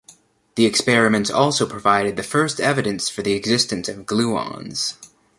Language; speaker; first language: English; native; English